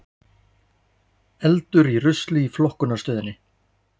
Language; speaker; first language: Icelandic; native; Icelandic